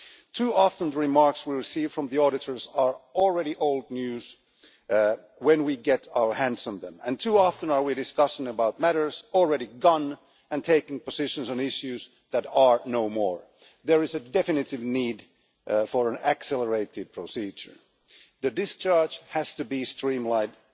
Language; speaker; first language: English; non-native, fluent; Finnish